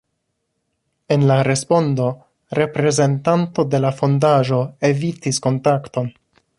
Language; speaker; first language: Esperanto; non-native, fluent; English